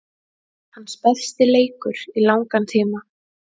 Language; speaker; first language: Icelandic; native; Icelandic